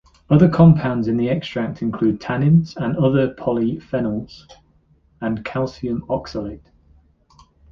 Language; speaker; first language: English; native; English